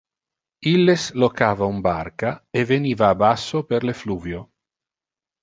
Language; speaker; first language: Interlingua; non-native, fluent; Italian